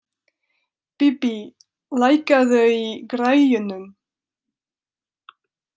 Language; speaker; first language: Icelandic; non-native, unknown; French